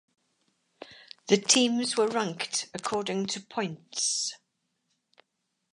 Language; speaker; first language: English; native; English